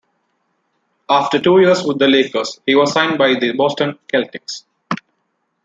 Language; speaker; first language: English; non-native, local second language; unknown